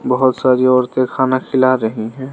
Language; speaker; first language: Hindi; non-native, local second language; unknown